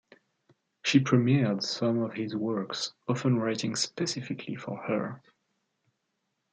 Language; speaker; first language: English; non-native, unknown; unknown